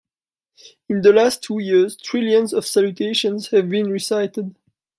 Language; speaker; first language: English; non-native, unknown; French